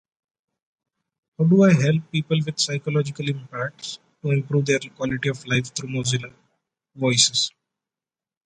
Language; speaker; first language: English; non-native, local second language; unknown